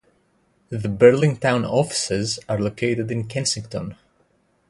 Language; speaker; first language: English; native; English